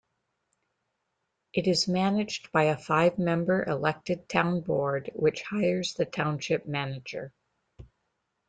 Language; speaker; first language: English; native; English